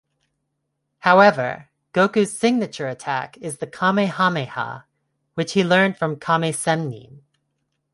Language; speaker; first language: English; non-native, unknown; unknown